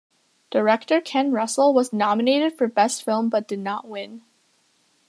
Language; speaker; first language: English; native; English